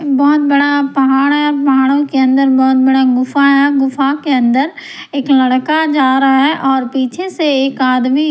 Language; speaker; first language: Hindi; non-native, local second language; Punjabi